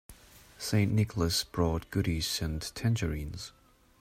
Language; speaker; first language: English; non-native, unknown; German